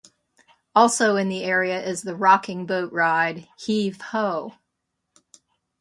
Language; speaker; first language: English; native; English